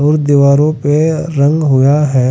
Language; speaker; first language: Hindi; native; Hindi